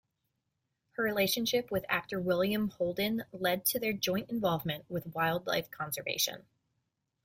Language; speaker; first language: English; native; English